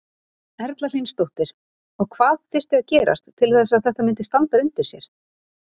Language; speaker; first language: Icelandic; native; Icelandic